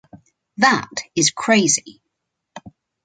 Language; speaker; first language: English; native; English